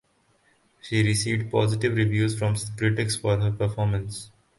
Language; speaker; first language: English; non-native, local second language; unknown